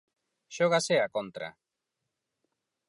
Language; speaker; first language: Galician; non-native, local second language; Spanish